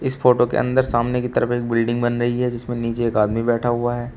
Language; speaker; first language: Hindi; native; Hindi